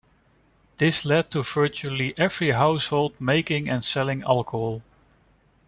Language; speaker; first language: English; non-native, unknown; Dutch